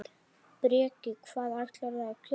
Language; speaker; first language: Icelandic; native; Icelandic